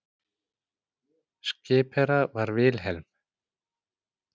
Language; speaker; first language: Icelandic; native; Icelandic